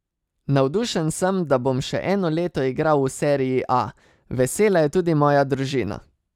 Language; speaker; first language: Slovenian; native; Slovenian